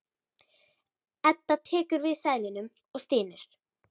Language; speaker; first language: Icelandic; native; Icelandic